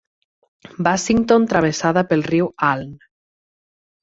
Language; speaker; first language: Catalan; native; Catalan